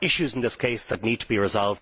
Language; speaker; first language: English; native; English